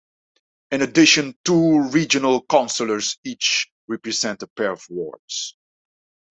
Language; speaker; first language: English; non-native, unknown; Dutch